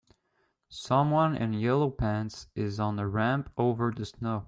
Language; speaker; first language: English; native; English